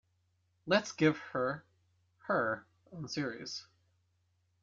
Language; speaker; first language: English; native; English